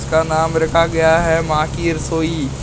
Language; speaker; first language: Hindi; native; Hindi